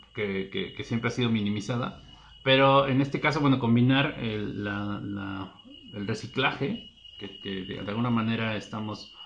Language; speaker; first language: Spanish; native; Spanish